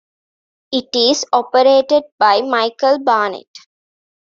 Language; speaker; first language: English; non-native, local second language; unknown